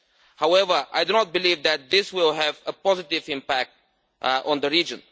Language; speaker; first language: English; non-native, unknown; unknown